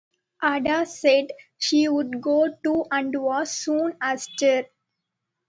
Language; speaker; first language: English; non-native, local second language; Tamil